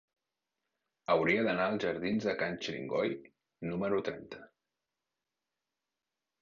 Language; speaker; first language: Catalan; native; Catalan